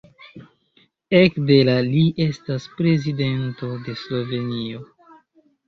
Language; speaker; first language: Esperanto; non-native, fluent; Chinese